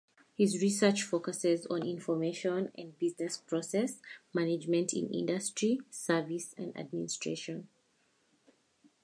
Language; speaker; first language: English; non-native, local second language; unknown